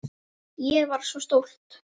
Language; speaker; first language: Icelandic; native; Icelandic